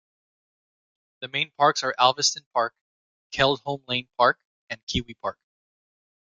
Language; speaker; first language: English; native; English